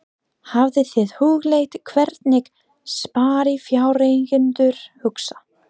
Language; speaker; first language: Icelandic; non-native, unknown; English